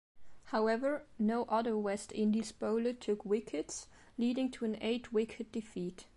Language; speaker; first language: English; non-native, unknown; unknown